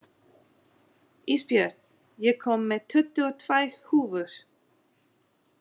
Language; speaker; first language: Icelandic; non-native, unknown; English